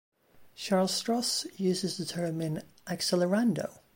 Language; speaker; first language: English; native; English